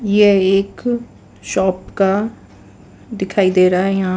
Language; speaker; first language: Hindi; non-native, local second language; Gujarati